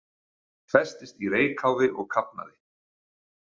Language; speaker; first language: Icelandic; native; Icelandic